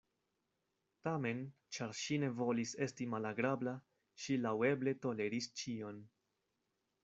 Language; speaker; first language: Esperanto; non-native, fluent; Spanish